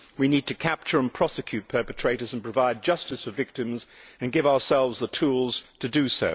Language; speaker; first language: English; native; English